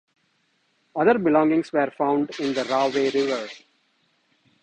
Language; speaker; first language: English; non-native, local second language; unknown